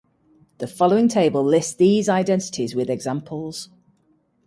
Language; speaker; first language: English; native; English